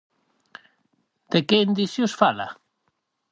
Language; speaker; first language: Galician; native; Galician